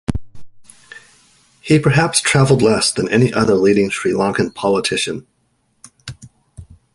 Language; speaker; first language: English; native; English